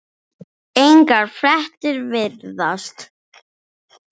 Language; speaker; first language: Icelandic; non-native, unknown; English